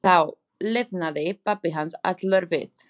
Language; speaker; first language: Icelandic; non-native, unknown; Slovak